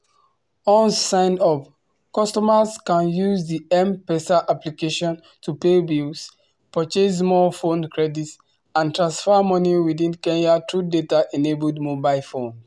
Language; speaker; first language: English; non-native, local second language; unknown